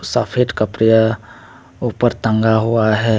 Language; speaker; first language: Hindi; non-native, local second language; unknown